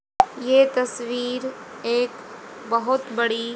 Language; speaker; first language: Hindi; native; Hindi